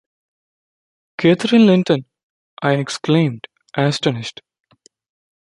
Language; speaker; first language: English; non-native, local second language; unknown